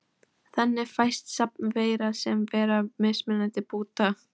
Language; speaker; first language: Icelandic; non-native, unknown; Polish